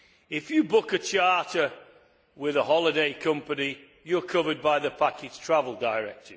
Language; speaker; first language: English; native; English